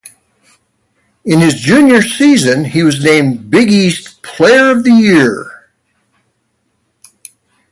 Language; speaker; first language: English; native; English